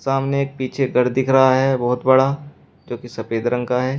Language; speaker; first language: Hindi; native; Hindi